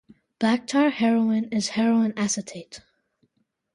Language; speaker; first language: English; native; English